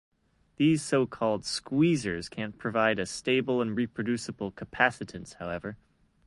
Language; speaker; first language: English; native; English